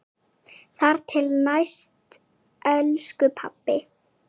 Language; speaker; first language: Icelandic; native; Icelandic